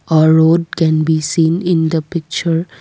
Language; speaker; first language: English; non-native, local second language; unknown